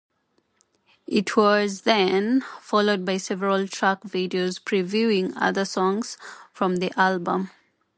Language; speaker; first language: English; non-native, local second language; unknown